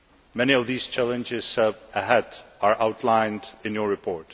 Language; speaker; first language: English; non-native, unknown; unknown